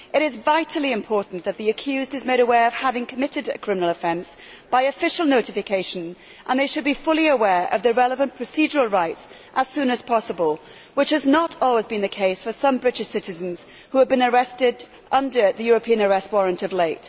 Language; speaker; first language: English; native; English